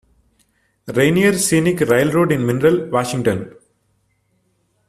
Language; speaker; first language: English; non-native, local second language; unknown